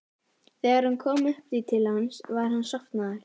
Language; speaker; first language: Icelandic; native; Icelandic